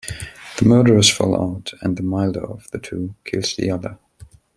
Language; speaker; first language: English; non-native, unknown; German